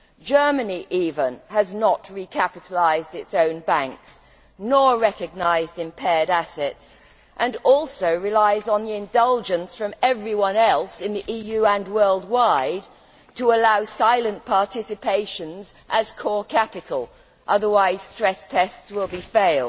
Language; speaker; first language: English; native; English